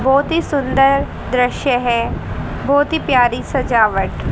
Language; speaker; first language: Hindi; native; Hindi